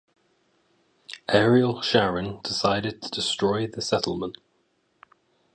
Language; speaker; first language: English; native; English